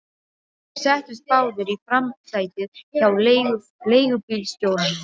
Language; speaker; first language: Icelandic; non-native, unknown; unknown